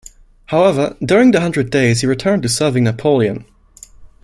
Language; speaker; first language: English; non-native, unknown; German